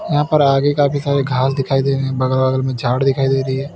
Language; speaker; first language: Hindi; native; Hindi